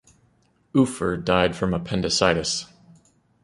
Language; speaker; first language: English; native; English